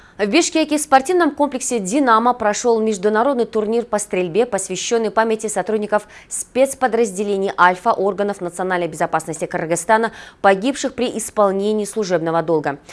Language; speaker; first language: Russian; non-native, local second language; Kyrgyz